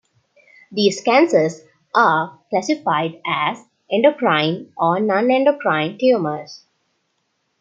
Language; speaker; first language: English; non-native, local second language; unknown